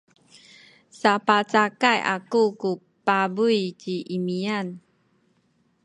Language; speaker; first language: Sakizaya; non-native, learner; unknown